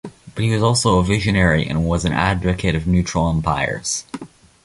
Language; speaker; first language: English; native; English